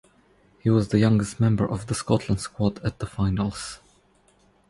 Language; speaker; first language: English; non-native, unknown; Croatian